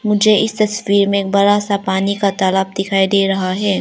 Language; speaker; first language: Hindi; early bilingual, other home language; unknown